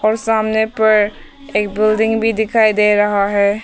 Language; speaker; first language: Hindi; non-native, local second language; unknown